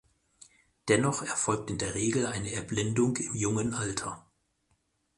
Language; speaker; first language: German; native; German